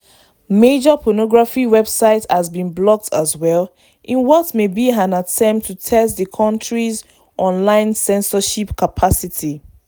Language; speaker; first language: English; non-native, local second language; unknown